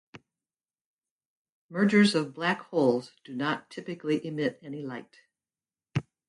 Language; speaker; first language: English; native; English